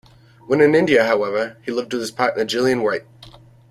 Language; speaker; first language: English; native; English